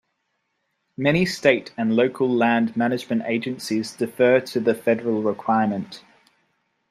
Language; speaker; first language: English; native; English